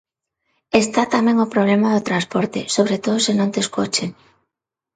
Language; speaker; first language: Galician; non-native, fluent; Spanish